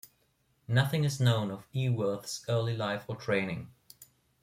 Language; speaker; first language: English; non-native, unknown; German